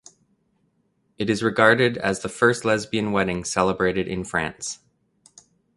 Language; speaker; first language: English; native; English